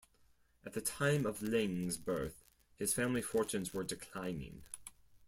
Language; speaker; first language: English; non-native, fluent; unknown